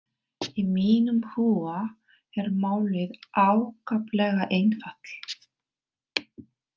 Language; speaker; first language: Icelandic; non-native, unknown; Korean